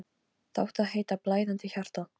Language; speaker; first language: Icelandic; non-native, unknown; Polish